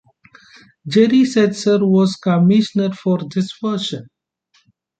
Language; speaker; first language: English; non-native, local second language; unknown